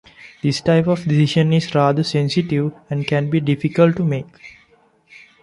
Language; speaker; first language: English; non-native, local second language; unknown